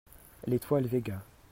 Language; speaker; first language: French; native; French